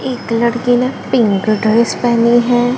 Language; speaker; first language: Hindi; non-native, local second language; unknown